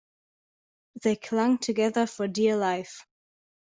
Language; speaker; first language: English; non-native, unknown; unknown